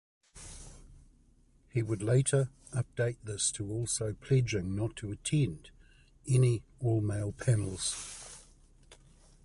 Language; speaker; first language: English; native; English